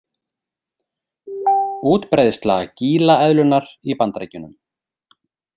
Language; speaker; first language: Icelandic; native; Icelandic